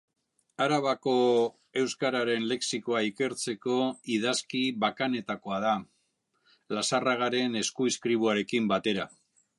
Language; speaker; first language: Basque; native; Basque